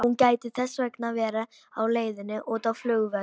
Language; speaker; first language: Icelandic; non-native, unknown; Polish